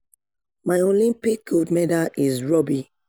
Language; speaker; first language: English; non-native, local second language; Yoruba